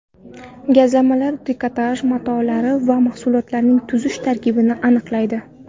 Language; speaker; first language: Uzbek; non-native, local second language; Kara-Kalpak